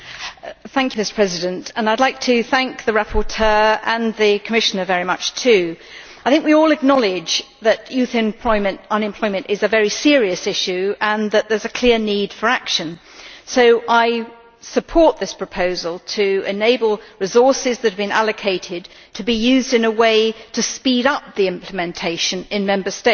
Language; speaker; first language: English; native; English